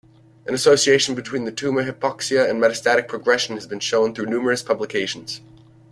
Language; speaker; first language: English; native; English